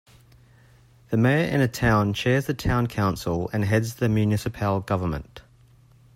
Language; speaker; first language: English; native; English